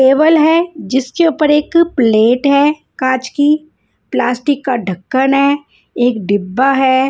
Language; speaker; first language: Hindi; non-native, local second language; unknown